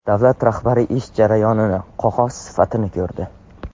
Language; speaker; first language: Uzbek; non-native, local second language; Tajik